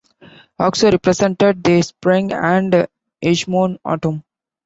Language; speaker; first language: English; non-native, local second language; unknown